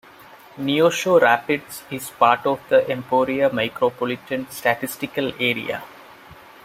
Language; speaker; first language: English; non-native, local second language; Malayalam